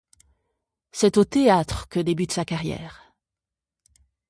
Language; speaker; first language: French; native; French